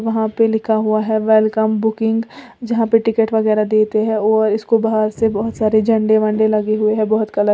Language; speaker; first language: Hindi; native; Hindi